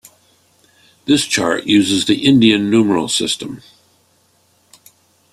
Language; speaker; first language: English; native; English